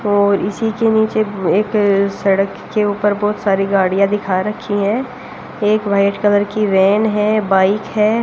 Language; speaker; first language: Hindi; native; Hindi